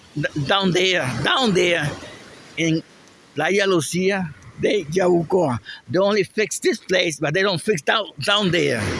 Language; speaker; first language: English; non-native, learner; Spanish